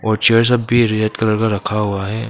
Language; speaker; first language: Hindi; non-native, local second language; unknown